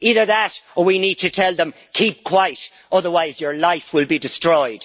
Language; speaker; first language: English; native; English